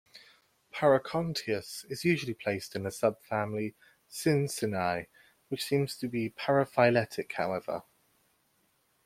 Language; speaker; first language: English; native; English